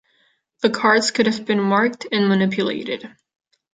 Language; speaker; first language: English; non-native, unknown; Catalan